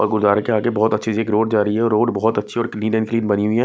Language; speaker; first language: Hindi; non-native, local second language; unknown